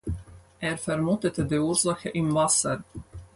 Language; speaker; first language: German; non-native, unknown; Latvian